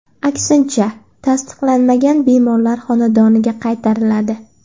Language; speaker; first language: Uzbek; native; Uzbek